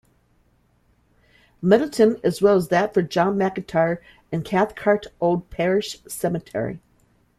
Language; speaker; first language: English; native; English